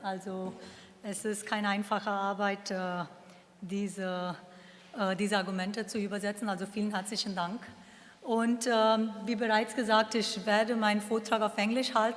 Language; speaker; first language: German; non-native, fluent; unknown